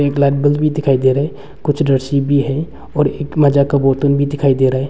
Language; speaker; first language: Hindi; non-native, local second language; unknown